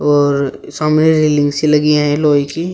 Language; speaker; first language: Hindi; native; Hindi